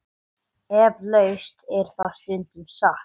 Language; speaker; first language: Icelandic; non-native, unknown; English